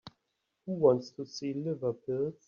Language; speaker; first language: English; native; English